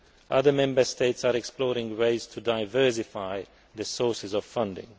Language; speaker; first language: English; non-native, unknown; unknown